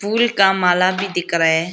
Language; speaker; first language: Hindi; non-native, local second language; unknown